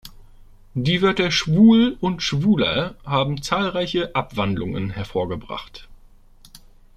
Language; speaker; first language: German; native; German